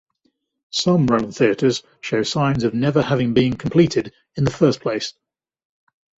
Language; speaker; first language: English; native; English